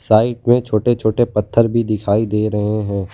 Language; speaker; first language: Hindi; non-native, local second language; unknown